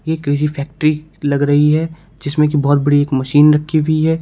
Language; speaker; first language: Hindi; native; Hindi